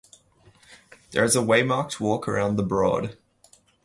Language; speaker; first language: English; native; English